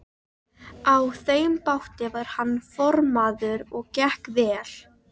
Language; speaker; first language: Icelandic; native; Icelandic